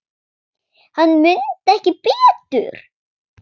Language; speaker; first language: Icelandic; non-native, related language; Swedish